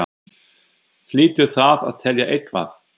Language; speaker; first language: Icelandic; non-native, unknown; German